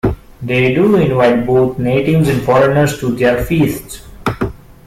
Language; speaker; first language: English; non-native, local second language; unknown